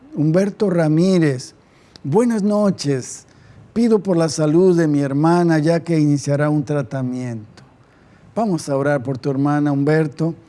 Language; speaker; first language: Spanish; native; Spanish